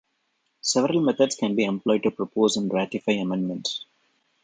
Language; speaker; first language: English; non-native, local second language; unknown